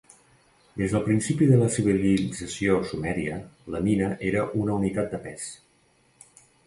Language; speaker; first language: Catalan; native; Catalan